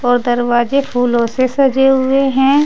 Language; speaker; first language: Hindi; native; Hindi